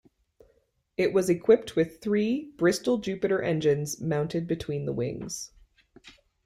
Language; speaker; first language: English; native; English